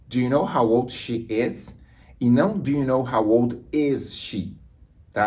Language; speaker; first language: English; non-native, fluent; Portuguese